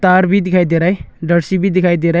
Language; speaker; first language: Hindi; non-native, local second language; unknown